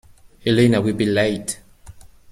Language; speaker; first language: English; native; English